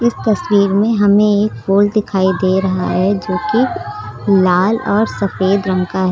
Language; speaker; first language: Hindi; native; Hindi